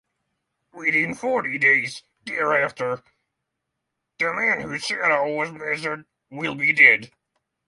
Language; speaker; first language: English; non-native, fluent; Norwegian